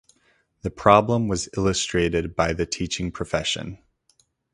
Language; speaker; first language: English; native; English